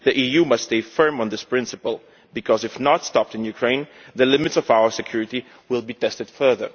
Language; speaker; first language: English; non-native, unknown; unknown